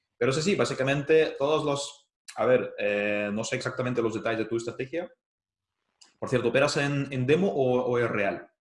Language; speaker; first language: Spanish; non-native, fluent; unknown